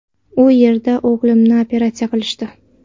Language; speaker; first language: Uzbek; non-native, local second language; Kara-Kalpak